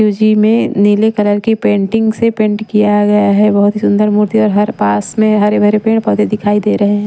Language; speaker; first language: Hindi; non-native, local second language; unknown